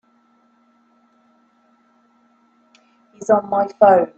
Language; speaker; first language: English; native; English